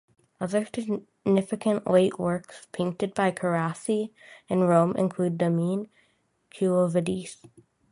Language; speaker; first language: English; native; English